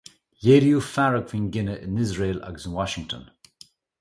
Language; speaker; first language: Irish; native; Irish